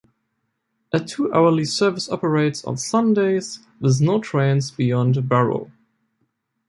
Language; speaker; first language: English; non-native, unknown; German